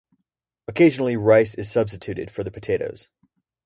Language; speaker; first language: English; native; English